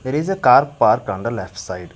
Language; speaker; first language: English; non-native, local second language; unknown